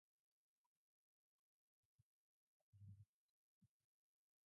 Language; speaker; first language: English; non-native, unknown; Mongolian